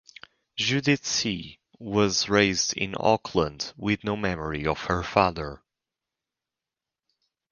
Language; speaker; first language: English; native; English